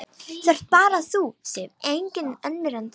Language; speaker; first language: Icelandic; non-native, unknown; Romanian